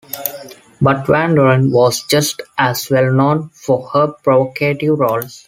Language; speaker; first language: English; non-native, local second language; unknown